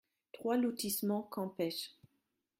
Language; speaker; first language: French; non-native, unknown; German